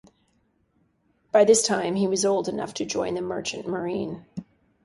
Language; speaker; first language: English; native; English